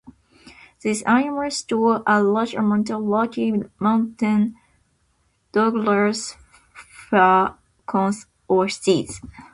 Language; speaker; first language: English; non-native, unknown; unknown